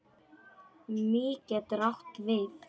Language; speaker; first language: Icelandic; non-native, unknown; Polish